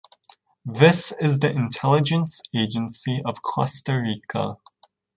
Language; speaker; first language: English; native; English